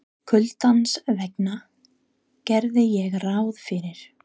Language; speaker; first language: Icelandic; non-native, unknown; English